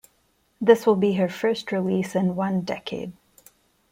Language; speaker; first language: English; non-native, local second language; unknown